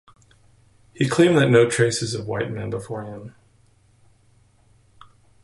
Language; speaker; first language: English; native; English